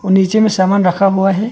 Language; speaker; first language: Hindi; non-native, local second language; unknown